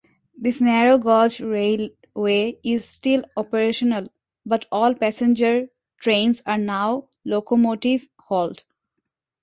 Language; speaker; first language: English; non-native, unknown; Bangla